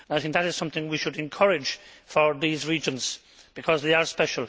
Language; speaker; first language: English; native; English